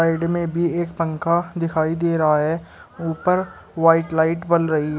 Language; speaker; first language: Hindi; native; Hindi